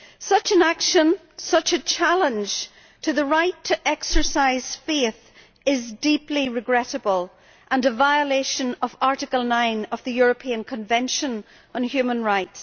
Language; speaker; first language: English; native; English